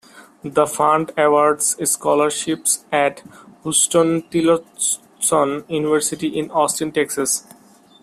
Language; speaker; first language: English; non-native, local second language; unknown